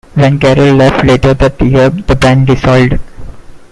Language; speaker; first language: English; non-native, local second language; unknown